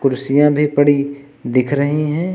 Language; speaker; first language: Hindi; native; Hindi